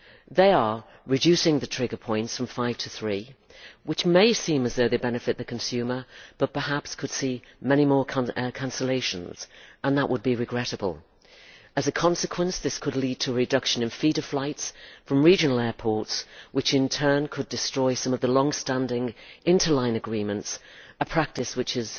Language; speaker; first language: English; native; English